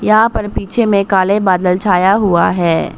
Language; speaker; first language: Hindi; non-native, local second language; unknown